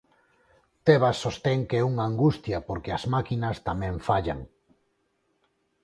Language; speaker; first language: Galician; non-native, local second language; Spanish